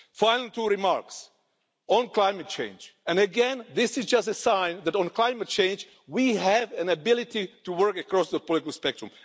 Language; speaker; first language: English; non-native, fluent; Czech